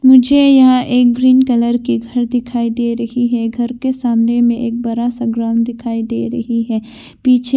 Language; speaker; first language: Hindi; non-native, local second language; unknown